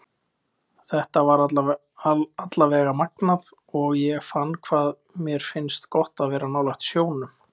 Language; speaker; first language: Icelandic; native; Icelandic